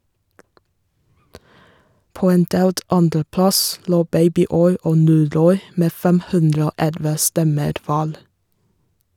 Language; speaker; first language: Norwegian; non-native, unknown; Chinese